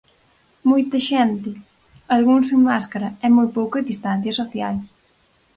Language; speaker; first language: Galician; native; Galician